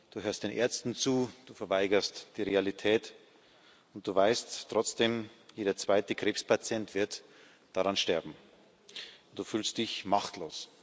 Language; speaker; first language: German; native; German